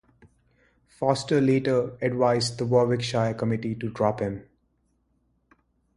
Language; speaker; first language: English; non-native, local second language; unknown